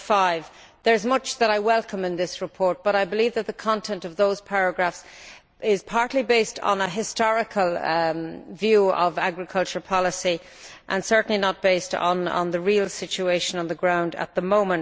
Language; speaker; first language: English; native; English